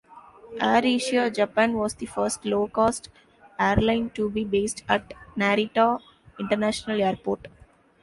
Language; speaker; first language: English; non-native, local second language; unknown